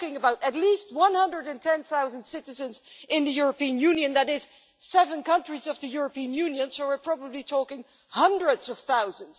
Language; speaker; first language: English; non-native, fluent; Dutch